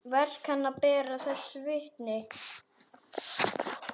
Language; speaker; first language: Icelandic; native; Icelandic